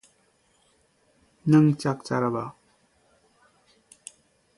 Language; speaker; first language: English; non-native, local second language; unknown